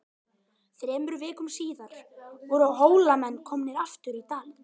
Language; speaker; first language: Icelandic; native; Icelandic